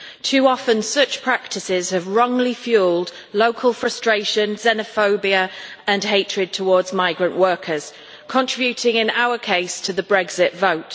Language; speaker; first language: English; native; English